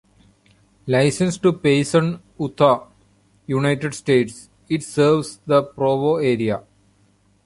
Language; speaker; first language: English; non-native, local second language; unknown